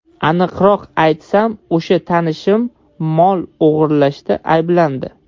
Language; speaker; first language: Uzbek; non-native, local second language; Russian